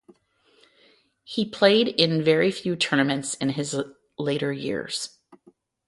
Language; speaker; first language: English; native; English